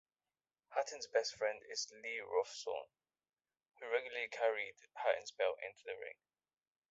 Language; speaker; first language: English; native; English